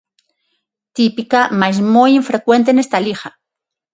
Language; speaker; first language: Galician; non-native, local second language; Spanish